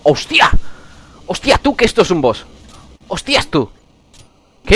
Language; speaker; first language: Spanish; native; Spanish